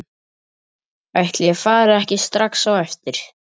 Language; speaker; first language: Icelandic; native; Icelandic